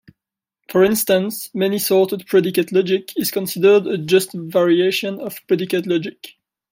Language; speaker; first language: English; non-native, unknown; French